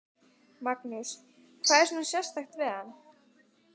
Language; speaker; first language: Icelandic; native; Icelandic